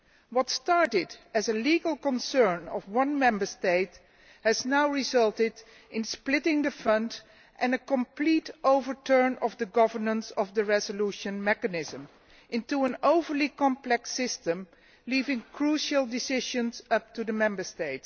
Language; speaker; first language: English; non-native, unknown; Dutch